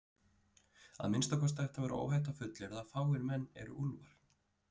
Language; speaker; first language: Icelandic; native; Icelandic